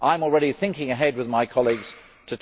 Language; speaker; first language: English; native; English